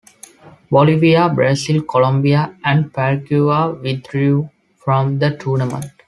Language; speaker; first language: English; non-native, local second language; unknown